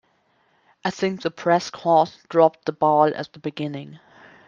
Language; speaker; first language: English; non-native, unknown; German